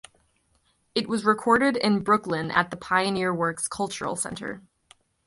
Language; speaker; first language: English; native; English